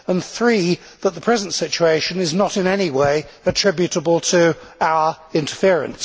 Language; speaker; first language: English; native; English